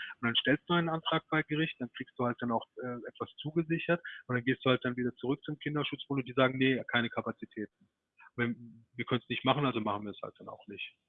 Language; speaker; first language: German; early bilingual, other home language; Turkish